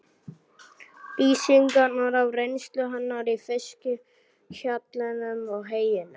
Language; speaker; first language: Icelandic; non-native, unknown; German